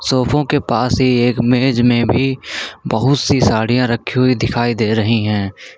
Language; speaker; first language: Hindi; native; Hindi